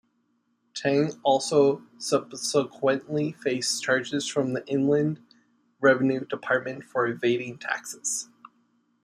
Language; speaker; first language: English; native; English